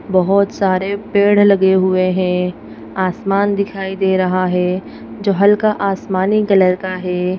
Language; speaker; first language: Hindi; native; Hindi